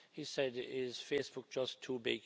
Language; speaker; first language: English; native; English